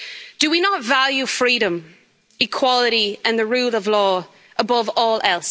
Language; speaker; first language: English; native; English